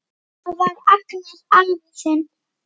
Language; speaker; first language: Icelandic; native; Icelandic